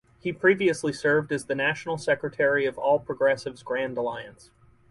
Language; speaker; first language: English; native; English